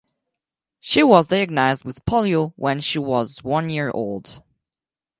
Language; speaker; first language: English; non-native, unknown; French